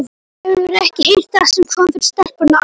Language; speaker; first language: Icelandic; non-native, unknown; Polish